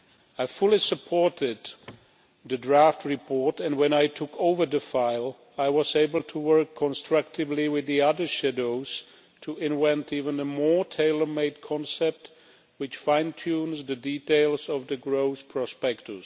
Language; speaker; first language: English; non-native, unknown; Czech